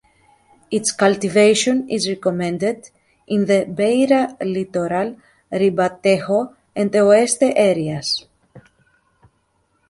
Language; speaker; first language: English; native; English